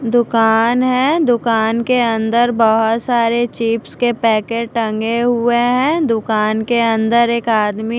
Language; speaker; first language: Hindi; non-native, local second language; Punjabi